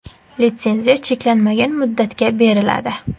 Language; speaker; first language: Uzbek; native; Uzbek